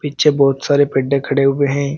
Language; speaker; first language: Hindi; native; Hindi